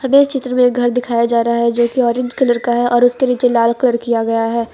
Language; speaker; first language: Hindi; non-native, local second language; Gujarati